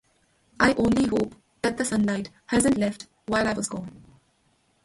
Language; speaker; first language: English; non-native, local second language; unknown